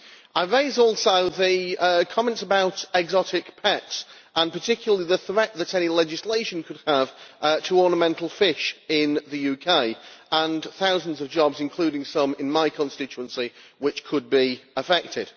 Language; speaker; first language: English; native; English